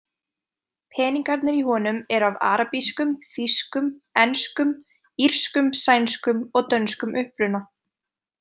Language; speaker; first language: Icelandic; native; Icelandic